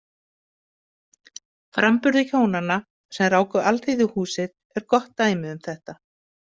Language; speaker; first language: Icelandic; native; Icelandic